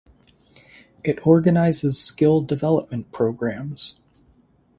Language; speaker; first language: English; native; English